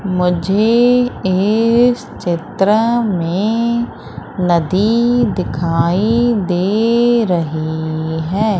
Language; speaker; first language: Hindi; native; Hindi